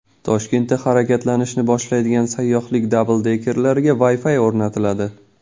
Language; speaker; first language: Uzbek; non-native, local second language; Kazakh